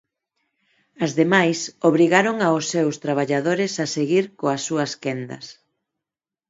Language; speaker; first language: Galician; non-native, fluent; Spanish